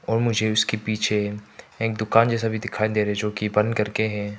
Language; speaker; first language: Hindi; non-native, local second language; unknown